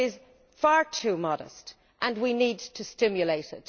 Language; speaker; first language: English; native; English